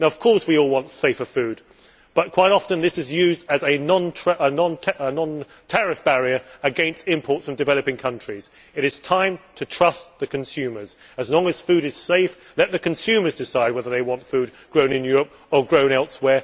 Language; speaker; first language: English; native; English